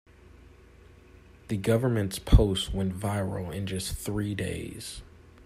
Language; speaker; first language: English; native; English